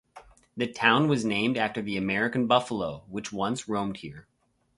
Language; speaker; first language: English; native; English